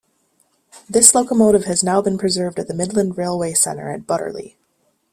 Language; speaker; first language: English; native; English